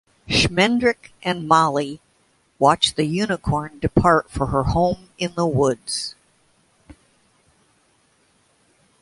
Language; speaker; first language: English; native; English